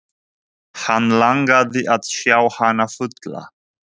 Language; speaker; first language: Icelandic; non-native, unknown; Polish